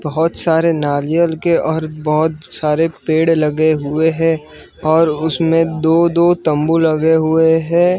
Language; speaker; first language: Hindi; non-native, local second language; Gujarati